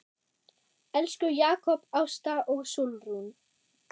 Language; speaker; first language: Icelandic; non-native, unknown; German